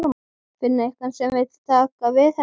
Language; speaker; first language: Icelandic; native; Icelandic